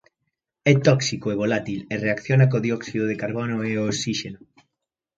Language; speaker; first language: Galician; native; Galician